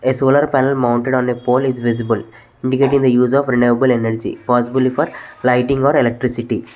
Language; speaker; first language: English; non-native, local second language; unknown